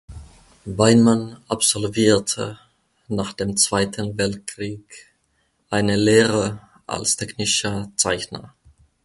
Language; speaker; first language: German; non-native, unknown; Finnish